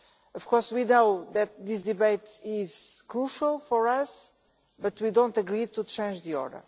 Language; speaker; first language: English; non-native, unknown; Portuguese